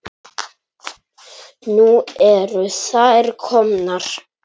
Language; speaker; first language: Icelandic; native; Icelandic